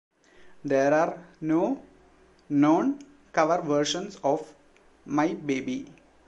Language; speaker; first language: English; non-native, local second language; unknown